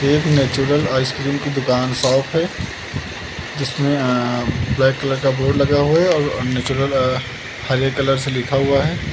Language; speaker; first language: Hindi; native; Hindi